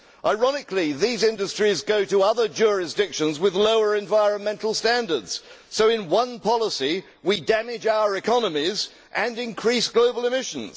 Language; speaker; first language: English; native; English